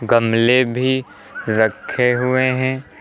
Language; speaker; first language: Hindi; native; Hindi